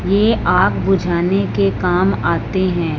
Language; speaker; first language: Hindi; non-native, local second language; Punjabi